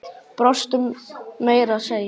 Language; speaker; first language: Icelandic; native; Icelandic